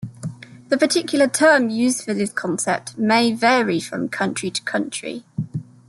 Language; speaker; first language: English; native; English